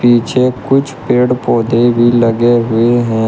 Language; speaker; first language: Hindi; native; Hindi